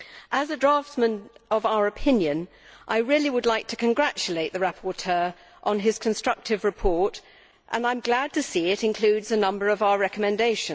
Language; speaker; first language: English; native; English